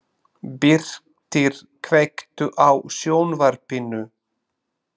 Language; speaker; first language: Icelandic; non-native, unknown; Slovak